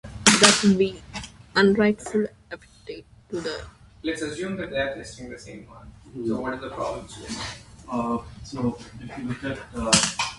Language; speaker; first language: English; non-native, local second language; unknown